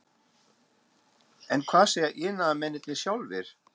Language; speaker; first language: Icelandic; non-native, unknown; German